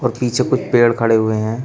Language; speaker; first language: Hindi; native; Hindi